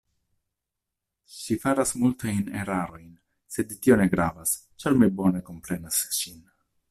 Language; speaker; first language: Esperanto; non-native, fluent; Italian